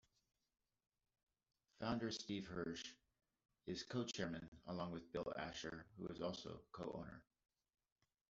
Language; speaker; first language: English; native; English